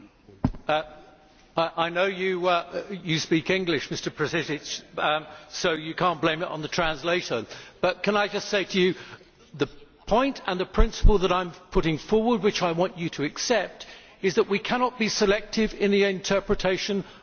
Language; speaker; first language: English; native; English